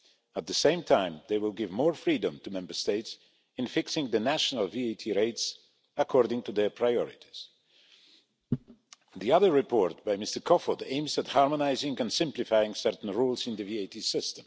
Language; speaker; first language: English; non-native, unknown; Polish